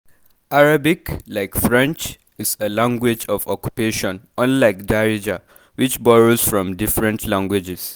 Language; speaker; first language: English; non-native, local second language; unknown